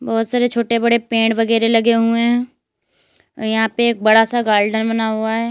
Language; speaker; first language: Hindi; native; Hindi